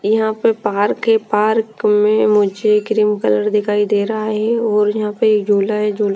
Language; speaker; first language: Hindi; non-native, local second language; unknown